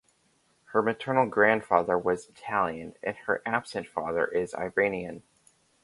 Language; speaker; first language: English; native; English